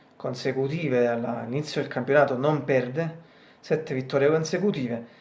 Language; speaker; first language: Italian; native; Italian